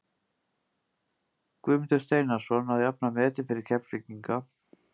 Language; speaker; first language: Icelandic; native; Icelandic